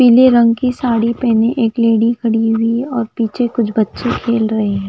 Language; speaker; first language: Hindi; non-native, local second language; Punjabi